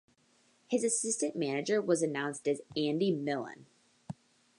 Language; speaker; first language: English; native; English